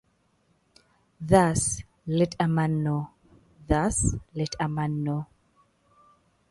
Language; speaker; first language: English; non-native, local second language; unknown